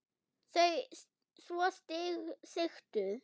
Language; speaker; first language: Icelandic; non-native, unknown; German